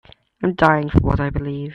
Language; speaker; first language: English; native; English